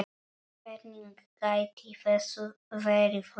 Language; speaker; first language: Icelandic; non-native, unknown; Polish